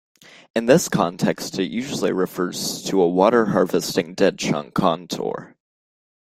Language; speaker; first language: English; native; English